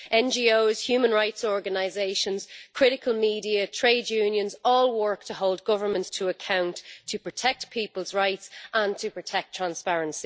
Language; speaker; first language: English; native; English